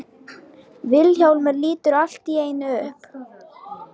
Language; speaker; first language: Icelandic; non-native, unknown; Lithuanian